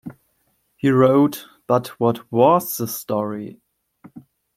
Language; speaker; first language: English; non-native, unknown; German